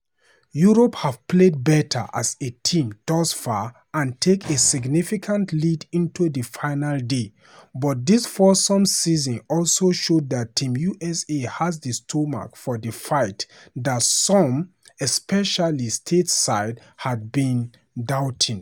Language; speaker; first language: English; non-native, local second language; Hausa